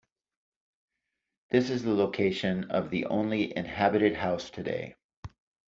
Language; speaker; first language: English; native; English